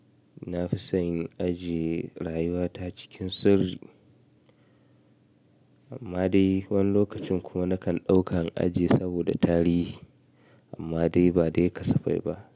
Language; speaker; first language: Hausa; native; Hausa